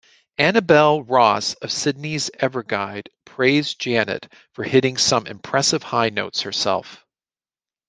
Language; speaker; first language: English; native; English